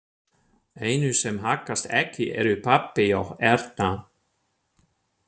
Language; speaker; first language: Icelandic; non-native, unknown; German